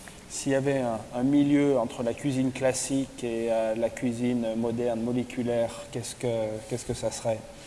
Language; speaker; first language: French; native; French